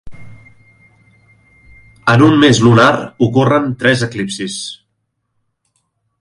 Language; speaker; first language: Catalan; native; Catalan